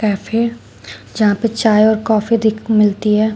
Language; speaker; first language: Hindi; native; Hindi